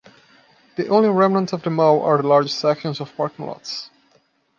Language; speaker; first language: English; non-native, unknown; Portuguese